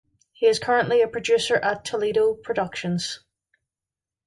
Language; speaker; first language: English; native; English